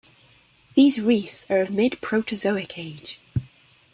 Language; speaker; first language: English; native; English